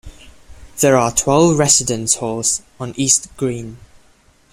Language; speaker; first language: English; non-native, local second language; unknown